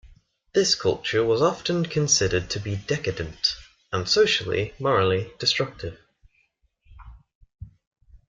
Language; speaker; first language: English; native; English